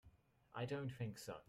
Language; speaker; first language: English; native; English